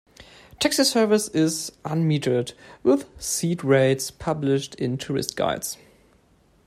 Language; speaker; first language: English; non-native, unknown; German